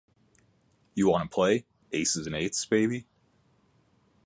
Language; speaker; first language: English; native; English